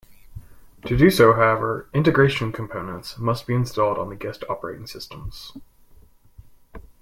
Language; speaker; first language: English; native; English